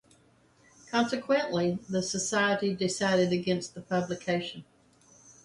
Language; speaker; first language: English; native; English